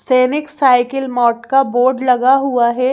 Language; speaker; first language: Hindi; native; Hindi